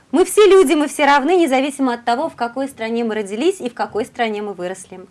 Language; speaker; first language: Russian; native; Russian